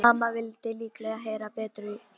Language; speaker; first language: Icelandic; non-native, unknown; Polish